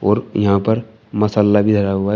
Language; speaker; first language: Hindi; native; Hindi